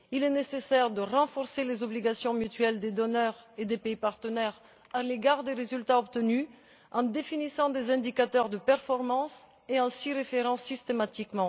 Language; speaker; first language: French; non-native, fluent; Bulgarian